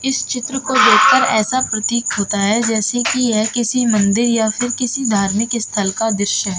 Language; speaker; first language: Hindi; native; Hindi